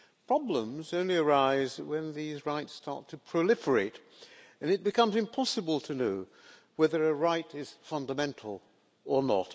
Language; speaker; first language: English; non-native, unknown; Hungarian